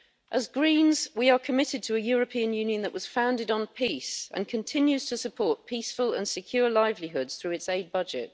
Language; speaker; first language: English; native; English